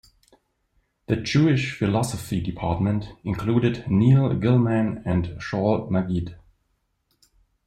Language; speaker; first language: English; non-native, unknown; German